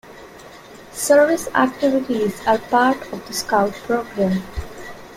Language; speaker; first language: English; non-native, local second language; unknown